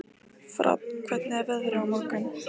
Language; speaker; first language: Icelandic; non-native, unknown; Lithuanian